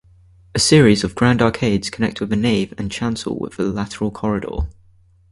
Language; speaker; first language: English; native; English